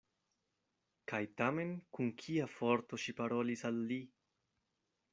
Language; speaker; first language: Esperanto; non-native, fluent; Spanish